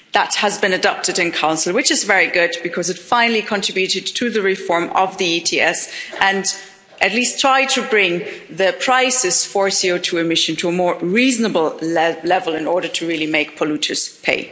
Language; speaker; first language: English; non-native, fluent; German